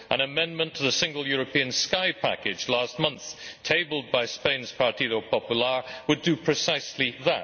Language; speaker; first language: English; native; English